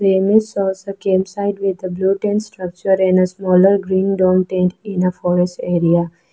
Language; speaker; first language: English; non-native, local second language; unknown